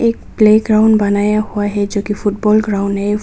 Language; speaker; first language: Hindi; non-native, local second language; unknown